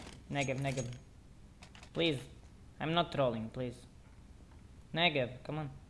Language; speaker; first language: English; non-native, learner; Portuguese